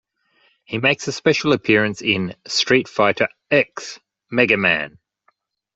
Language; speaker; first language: English; native; English